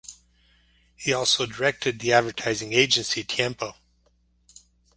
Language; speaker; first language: English; native; English